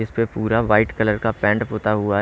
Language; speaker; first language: Hindi; native; Hindi